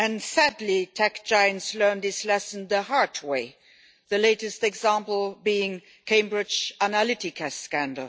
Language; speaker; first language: English; non-native, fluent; Luxembourgish